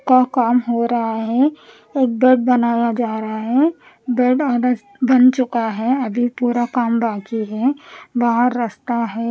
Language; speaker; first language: Hindi; non-native, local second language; Punjabi